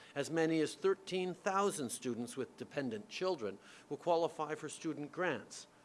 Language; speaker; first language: English; native; English